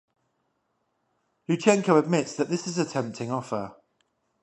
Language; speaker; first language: English; native; English